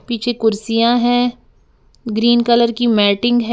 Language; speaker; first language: Hindi; native; Hindi